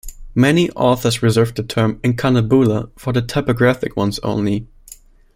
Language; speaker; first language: English; non-native, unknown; German